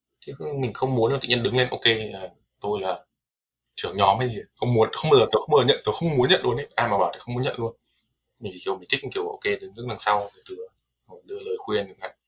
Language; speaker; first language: Vietnamese; native; Vietnamese